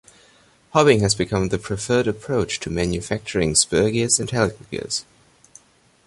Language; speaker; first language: English; non-native, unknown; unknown